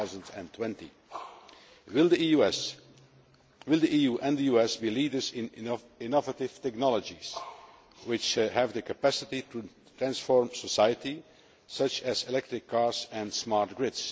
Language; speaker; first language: English; non-native, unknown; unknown